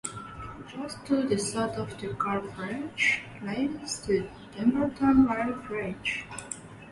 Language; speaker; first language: English; non-native, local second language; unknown